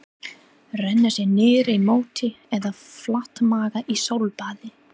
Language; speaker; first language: Icelandic; non-native, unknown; English